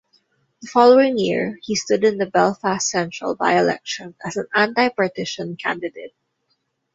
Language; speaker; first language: English; non-native, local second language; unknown